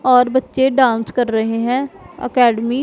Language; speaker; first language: Hindi; non-native, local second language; Punjabi